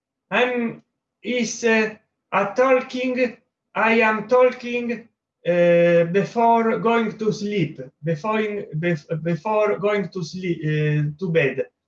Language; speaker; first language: English; non-native, learner; Italian